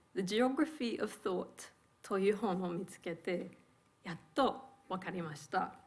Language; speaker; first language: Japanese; non-native, fluent; English